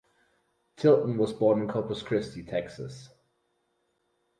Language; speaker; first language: English; non-native, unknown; German